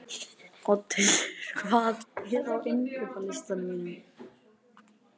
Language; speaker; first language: Icelandic; native; Icelandic